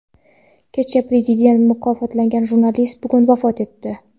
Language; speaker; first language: Uzbek; non-native, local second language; Kara-Kalpak